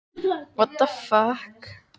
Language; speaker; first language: Icelandic; native; Icelandic